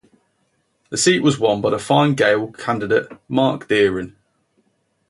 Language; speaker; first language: English; native; English